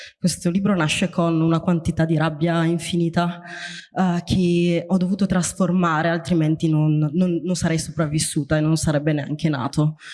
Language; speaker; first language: Italian; early bilingual, other home language; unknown